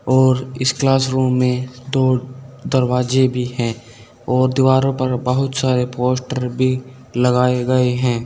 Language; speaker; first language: Hindi; native; Hindi